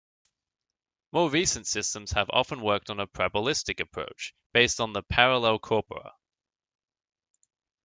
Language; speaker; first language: English; native; English